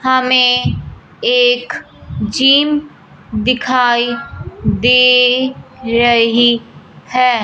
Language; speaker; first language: Hindi; non-native, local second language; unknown